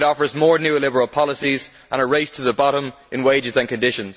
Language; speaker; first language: English; native; English